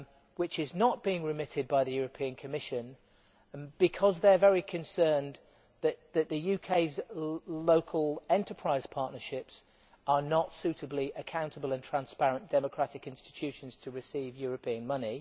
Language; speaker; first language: English; native; English